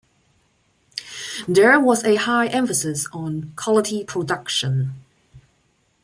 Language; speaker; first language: English; non-native, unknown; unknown